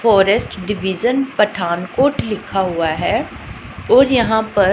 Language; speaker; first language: Hindi; non-native, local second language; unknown